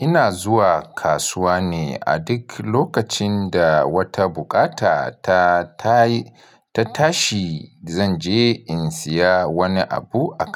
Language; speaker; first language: Hausa; native; Hausa